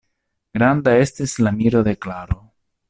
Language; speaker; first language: Esperanto; non-native, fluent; Italian